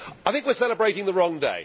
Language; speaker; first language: English; native; English